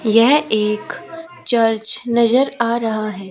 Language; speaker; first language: Hindi; native; Hindi